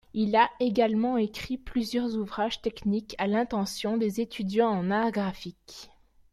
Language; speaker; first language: French; native; French